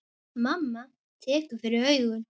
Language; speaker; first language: Icelandic; native; Icelandic